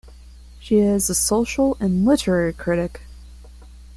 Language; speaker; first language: English; non-native, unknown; Spanish